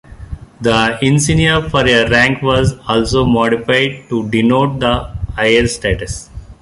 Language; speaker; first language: English; non-native, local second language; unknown